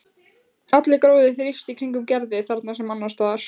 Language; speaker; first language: Icelandic; native; Icelandic